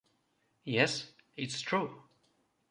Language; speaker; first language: English; non-native, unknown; Russian